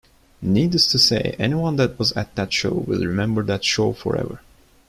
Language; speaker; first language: English; non-native, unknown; Turkish